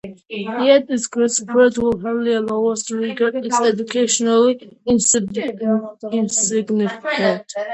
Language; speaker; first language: English; non-native, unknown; Georgian